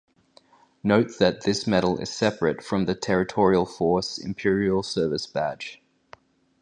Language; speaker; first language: English; native; English